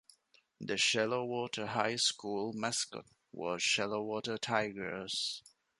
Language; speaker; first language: English; non-native, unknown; Divehi